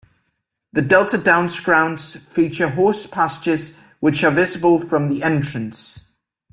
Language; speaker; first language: English; native; English